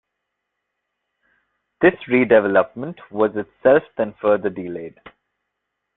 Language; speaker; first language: English; non-native, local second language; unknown